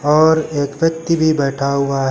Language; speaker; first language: Hindi; native; Hindi